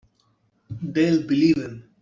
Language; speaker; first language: English; non-native, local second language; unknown